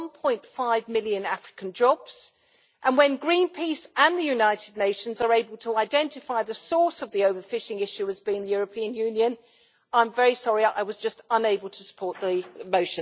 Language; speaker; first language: English; native; English